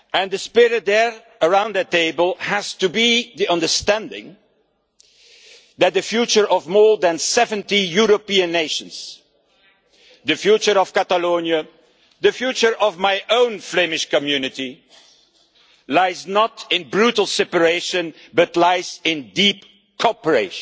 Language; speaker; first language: English; non-native, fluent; Dutch